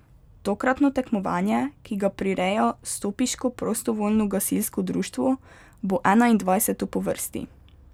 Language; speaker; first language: Slovenian; native; Slovenian